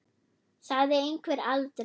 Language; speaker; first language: Icelandic; non-native, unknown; German